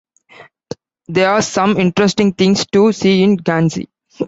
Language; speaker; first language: English; non-native, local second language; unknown